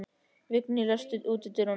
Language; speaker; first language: Icelandic; native; Icelandic